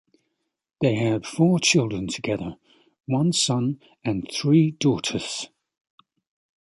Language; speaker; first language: English; native; English